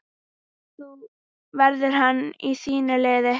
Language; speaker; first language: Icelandic; native; Icelandic